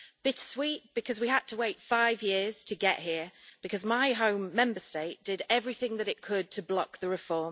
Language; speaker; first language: English; native; English